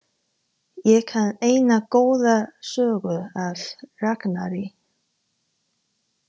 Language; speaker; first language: Icelandic; non-native, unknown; Chinese